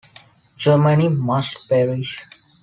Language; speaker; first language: English; non-native, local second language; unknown